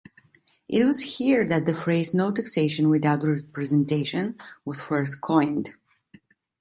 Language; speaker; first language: English; non-native, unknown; Italian